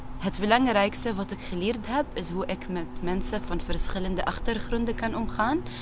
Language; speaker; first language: Dutch; non-native, fluent; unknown